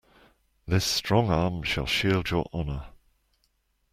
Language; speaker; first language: English; native; English